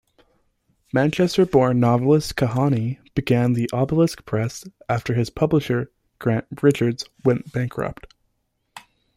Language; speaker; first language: English; native; English